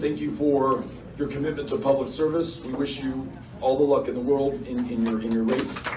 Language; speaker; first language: English; native; English